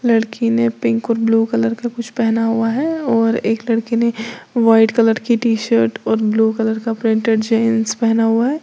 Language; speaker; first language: Hindi; native; Hindi